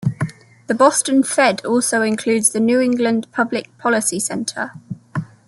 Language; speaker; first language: English; native; English